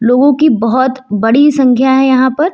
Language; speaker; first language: Hindi; native; Hindi